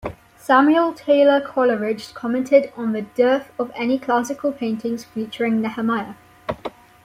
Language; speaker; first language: English; native; English